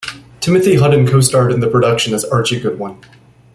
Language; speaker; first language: English; native; English